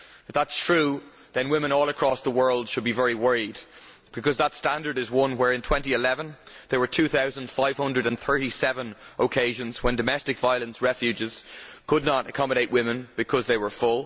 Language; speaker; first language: English; native; English